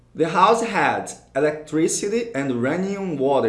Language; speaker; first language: English; non-native, fluent; Portuguese